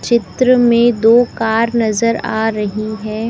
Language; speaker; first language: Hindi; native; Hindi